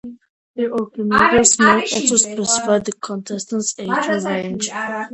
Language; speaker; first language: English; non-native, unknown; Georgian